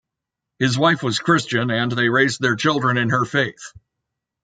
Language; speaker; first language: English; native; English